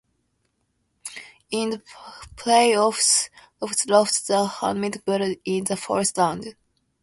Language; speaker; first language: English; non-native, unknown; Japanese